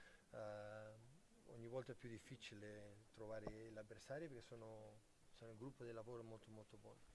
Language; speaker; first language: Italian; non-native, fluent; Catalan